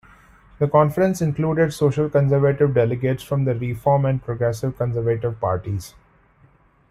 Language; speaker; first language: English; non-native, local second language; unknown